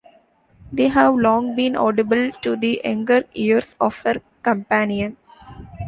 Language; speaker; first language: English; non-native, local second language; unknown